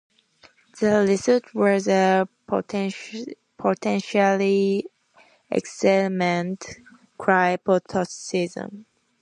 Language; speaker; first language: English; native; English